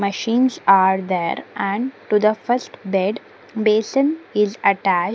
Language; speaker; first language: English; non-native, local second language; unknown